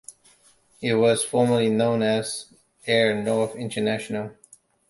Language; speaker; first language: English; non-native, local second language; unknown